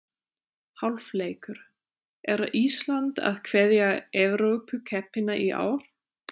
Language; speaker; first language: Icelandic; non-native, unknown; German